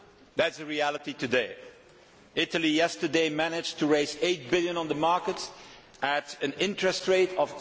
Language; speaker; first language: English; non-native, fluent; Dutch